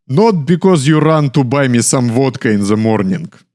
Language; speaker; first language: English; non-native, fluent; Russian